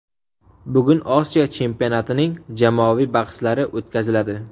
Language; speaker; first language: Uzbek; native; Uzbek